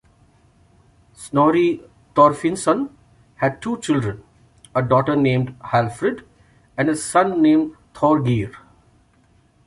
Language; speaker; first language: English; non-native, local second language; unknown